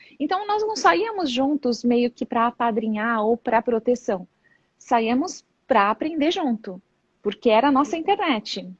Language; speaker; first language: Portuguese; native; Portuguese